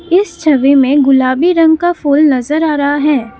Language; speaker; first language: Hindi; non-native, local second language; Assamese